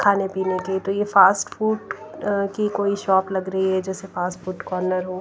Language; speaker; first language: Hindi; non-native, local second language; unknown